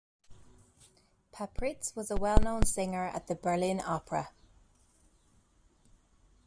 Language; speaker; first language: English; native; English